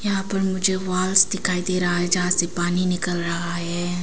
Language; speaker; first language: Hindi; non-native, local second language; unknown